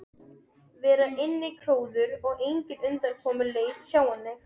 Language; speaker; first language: Icelandic; non-native, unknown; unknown